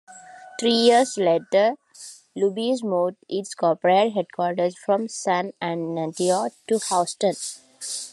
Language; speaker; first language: English; non-native, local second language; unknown